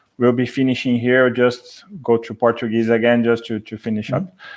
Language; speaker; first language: English; non-native, fluent; Portuguese